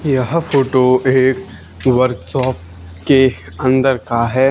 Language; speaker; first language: Hindi; native; Hindi